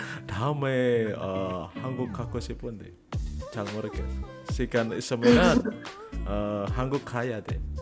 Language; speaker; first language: Korean; non-native, learner; Indonesian